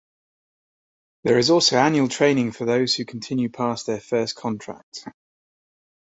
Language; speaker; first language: English; native; English